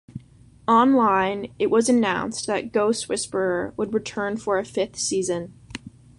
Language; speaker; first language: English; native; English